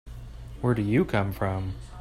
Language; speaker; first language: English; native; English